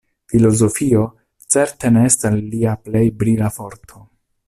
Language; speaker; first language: Esperanto; non-native, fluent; Italian